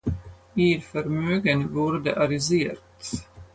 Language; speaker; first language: German; non-native, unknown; Latvian